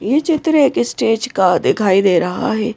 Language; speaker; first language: Hindi; native; Hindi